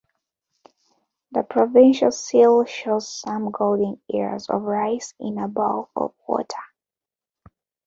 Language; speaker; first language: English; non-native, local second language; Ganda